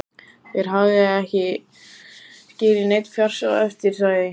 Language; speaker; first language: Icelandic; native; Icelandic